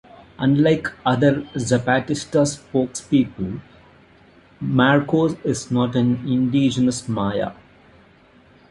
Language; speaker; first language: English; non-native, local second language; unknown